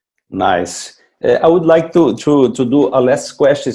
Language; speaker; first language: English; non-native, learner; Portuguese